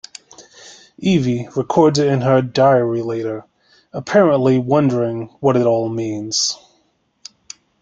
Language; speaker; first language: English; native; English